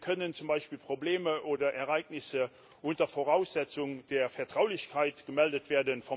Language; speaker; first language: German; non-native, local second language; Luxembourgish